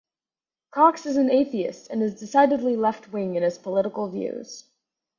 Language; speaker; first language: English; native; English